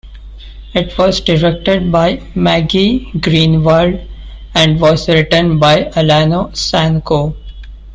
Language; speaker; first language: English; non-native, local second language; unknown